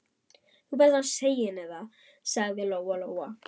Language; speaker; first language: Icelandic; non-native, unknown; German